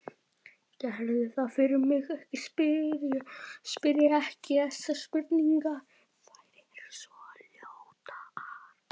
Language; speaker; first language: Icelandic; native; Icelandic